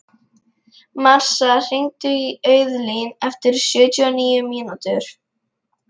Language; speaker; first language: Icelandic; non-native, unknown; Lithuanian